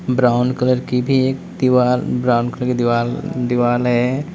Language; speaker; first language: Hindi; native; Hindi